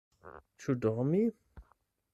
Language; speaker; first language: Esperanto; non-native, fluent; German